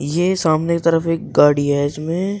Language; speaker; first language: Hindi; native; Hindi